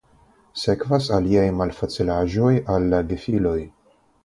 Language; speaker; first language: Esperanto; non-native, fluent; Russian